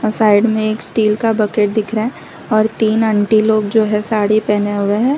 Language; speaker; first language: Hindi; non-native, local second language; Gujarati